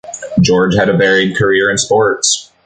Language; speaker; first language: English; native; English